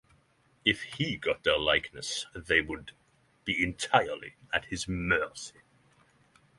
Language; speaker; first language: English; non-native, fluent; Norwegian